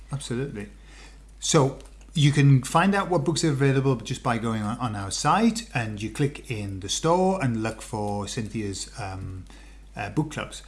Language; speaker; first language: English; native; English